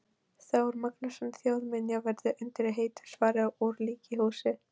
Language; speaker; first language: Icelandic; non-native, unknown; Polish